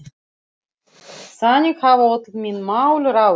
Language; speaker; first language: Icelandic; non-native, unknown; Russian